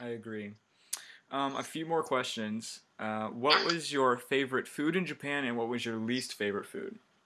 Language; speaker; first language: English; native; English